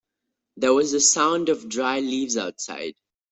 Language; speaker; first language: English; non-native, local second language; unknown